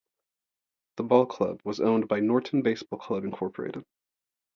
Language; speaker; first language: English; native; English